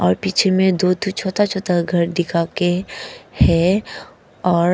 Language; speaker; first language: Hindi; non-native, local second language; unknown